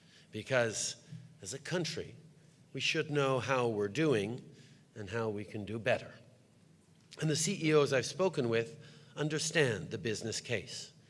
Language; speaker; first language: English; early bilingual, other home language; French